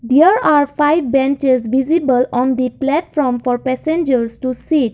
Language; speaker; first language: English; non-native, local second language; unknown